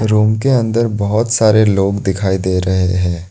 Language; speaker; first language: Hindi; non-native, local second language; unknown